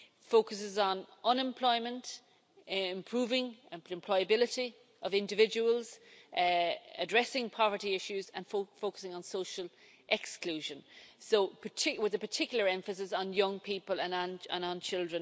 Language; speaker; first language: English; native; English